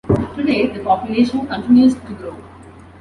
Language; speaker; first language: English; non-native, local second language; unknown